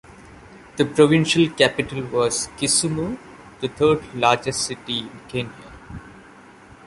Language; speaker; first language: English; non-native, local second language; Malayalam